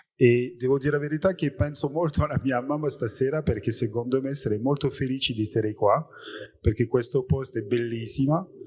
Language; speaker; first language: Italian; non-native, fluent; French